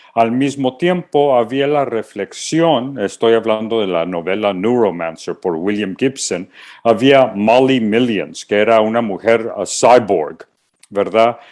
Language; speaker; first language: Spanish; early bilingual, heritage; English